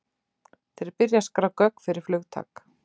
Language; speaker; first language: Icelandic; native; Icelandic